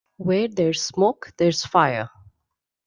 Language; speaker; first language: English; non-native, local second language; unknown